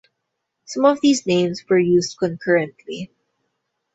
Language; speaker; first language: English; non-native, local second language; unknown